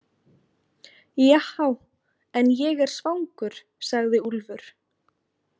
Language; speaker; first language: Icelandic; native; Icelandic